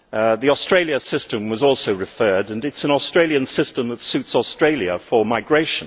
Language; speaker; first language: English; native; English